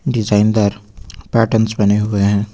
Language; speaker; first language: Hindi; native; Hindi